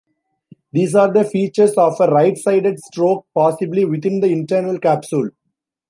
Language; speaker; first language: English; non-native, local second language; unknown